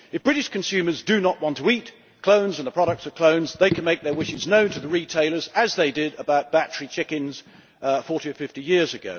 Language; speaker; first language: English; native; English